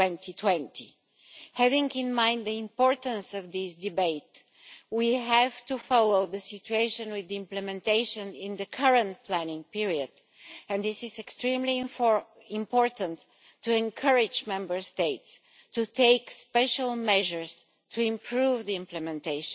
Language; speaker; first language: English; non-native, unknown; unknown